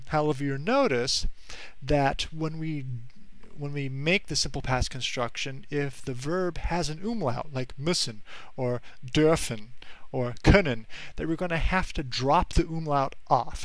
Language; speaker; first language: English; native; English